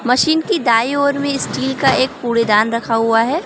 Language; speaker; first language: Hindi; non-native, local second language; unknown